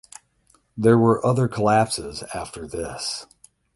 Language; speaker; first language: English; native; English